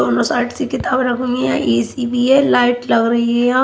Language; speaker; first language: Hindi; native; Hindi